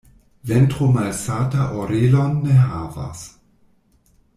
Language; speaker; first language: Esperanto; non-native, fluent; German